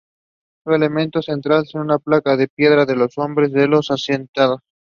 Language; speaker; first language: English; non-native, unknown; Spanish